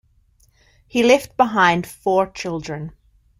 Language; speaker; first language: English; native; English